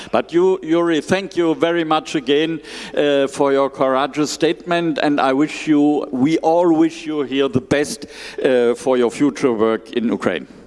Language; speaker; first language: English; non-native, fluent; German